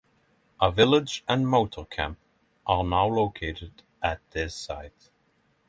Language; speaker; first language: English; non-native, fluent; Norwegian